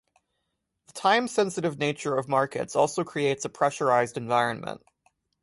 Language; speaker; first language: English; native; English